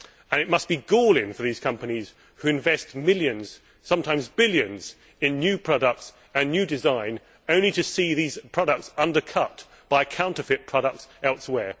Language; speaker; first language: English; native; English